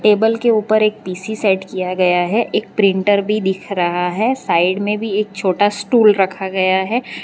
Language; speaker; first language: Hindi; non-native, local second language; Gujarati